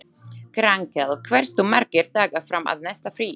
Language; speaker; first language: Icelandic; non-native, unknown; Slovak